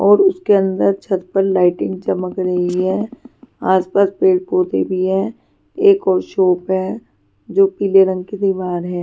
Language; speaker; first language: Hindi; non-native, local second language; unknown